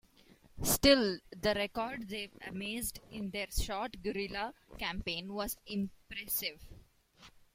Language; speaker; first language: English; non-native, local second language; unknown